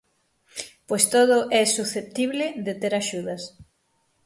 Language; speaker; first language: Galician; native; Galician